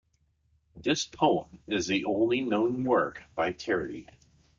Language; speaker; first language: English; native; English